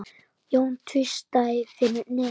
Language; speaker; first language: Icelandic; native; Icelandic